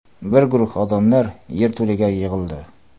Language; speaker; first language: Uzbek; non-native, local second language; Kara-Kalpak